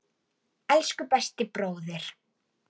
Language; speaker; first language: Icelandic; native; Icelandic